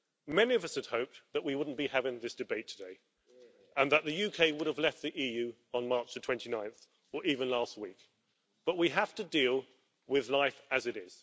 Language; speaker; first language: English; native; English